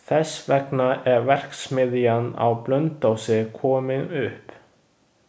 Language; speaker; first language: Icelandic; non-native, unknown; Chinese